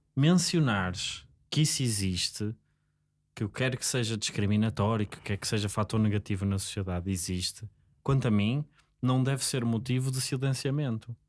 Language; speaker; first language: Portuguese; native; Portuguese